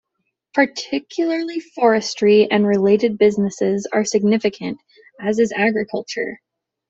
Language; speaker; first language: English; native; English